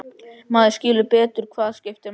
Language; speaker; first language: Icelandic; native; Icelandic